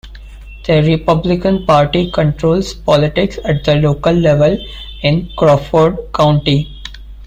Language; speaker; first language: English; non-native, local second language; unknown